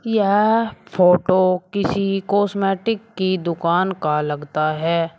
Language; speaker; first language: Hindi; native; Hindi